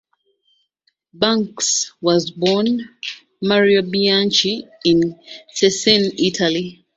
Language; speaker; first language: English; non-native, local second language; Ganda